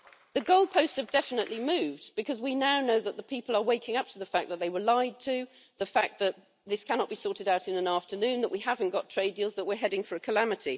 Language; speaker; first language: English; native; English